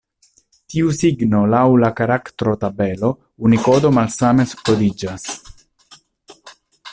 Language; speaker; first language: Esperanto; non-native, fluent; Italian